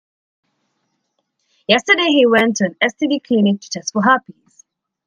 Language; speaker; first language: English; native; English